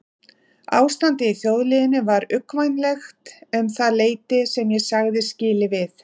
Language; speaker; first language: Icelandic; native; Icelandic